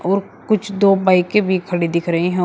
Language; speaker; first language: Hindi; native; Hindi